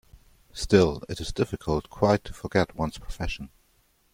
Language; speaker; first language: English; non-native, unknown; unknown